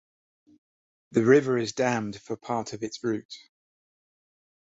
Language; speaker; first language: English; native; English